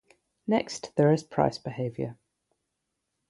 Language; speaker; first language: English; native; English